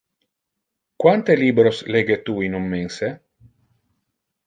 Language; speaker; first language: Interlingua; non-native, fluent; Italian